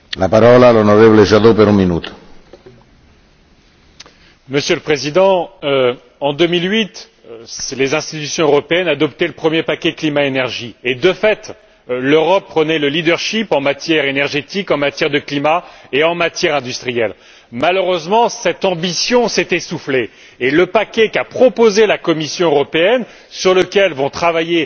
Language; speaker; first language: French; native; French